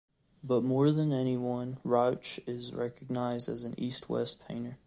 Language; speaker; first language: English; native; English